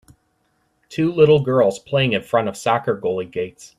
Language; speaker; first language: English; native; English